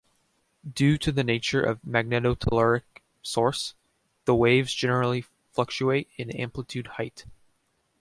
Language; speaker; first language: English; native; English